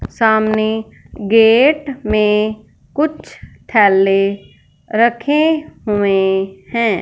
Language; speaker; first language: Hindi; non-native, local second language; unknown